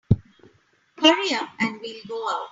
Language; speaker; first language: English; non-native, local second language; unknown